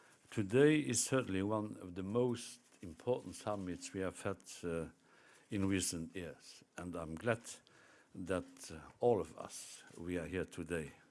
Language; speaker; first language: English; non-native, fluent; Luxembourgish